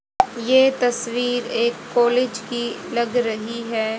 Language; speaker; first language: Hindi; native; Hindi